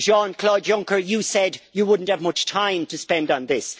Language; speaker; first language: English; native; English